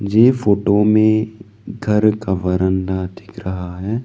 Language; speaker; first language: Hindi; non-native, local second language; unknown